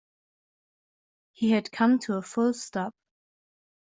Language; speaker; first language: English; non-native, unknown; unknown